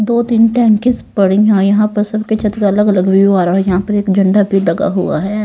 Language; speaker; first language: Hindi; native; Hindi